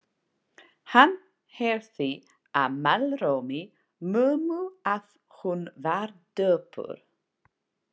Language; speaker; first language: Icelandic; non-native, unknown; English